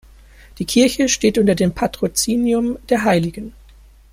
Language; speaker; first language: German; native; German